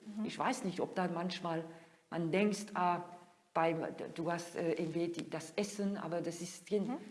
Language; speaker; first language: German; non-native, fluent; French